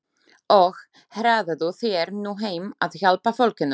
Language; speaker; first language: Icelandic; non-native, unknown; Slovak